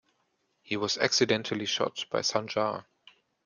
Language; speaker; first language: English; non-native, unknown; German